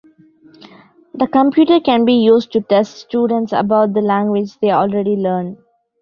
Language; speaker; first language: English; non-native, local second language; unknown